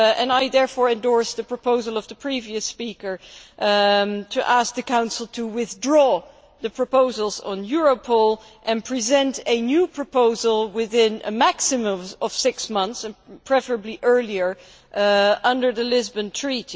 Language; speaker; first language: English; non-native, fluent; Dutch